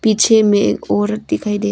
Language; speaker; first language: Hindi; non-native, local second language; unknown